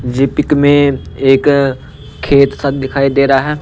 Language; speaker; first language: Hindi; non-native, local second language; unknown